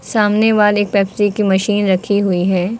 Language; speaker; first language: Hindi; native; Hindi